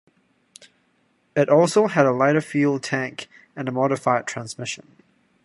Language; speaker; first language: English; non-native, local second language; Cantonese